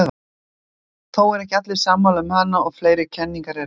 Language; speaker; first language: Icelandic; native; Icelandic